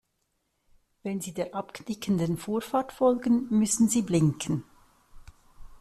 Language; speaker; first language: German; native; German